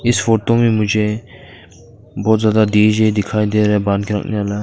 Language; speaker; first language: Hindi; non-native, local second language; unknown